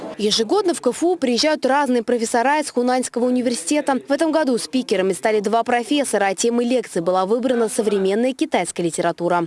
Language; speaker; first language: Russian; native; Russian